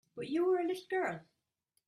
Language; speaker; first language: English; native; English